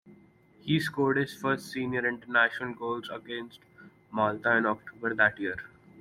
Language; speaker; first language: English; non-native, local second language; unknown